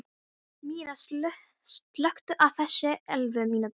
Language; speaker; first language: Icelandic; non-native, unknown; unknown